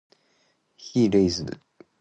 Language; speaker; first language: English; non-native, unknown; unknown